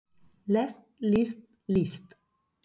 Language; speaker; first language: Icelandic; non-native, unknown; Spanish